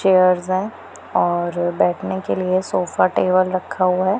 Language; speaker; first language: Hindi; non-native, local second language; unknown